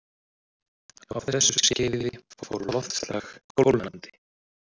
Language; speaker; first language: Icelandic; native; Icelandic